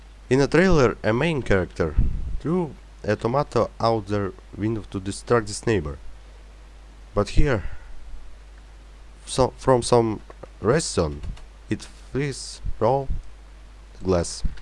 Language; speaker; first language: English; non-native, learner; Russian